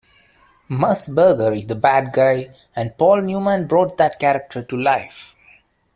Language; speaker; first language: English; non-native, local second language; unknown